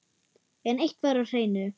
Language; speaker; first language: Icelandic; non-native, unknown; German